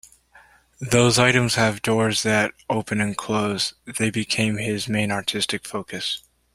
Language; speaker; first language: English; native; English